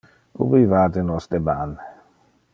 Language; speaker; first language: Interlingua; non-native, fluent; Dutch